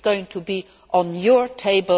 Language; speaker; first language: English; non-native, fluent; Luxembourgish